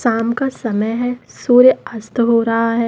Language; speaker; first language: Hindi; native; Hindi